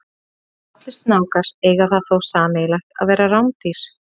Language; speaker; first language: Icelandic; native; Icelandic